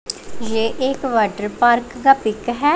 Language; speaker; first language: Hindi; non-native, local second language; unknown